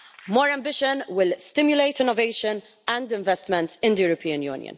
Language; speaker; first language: English; non-native, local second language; Maltese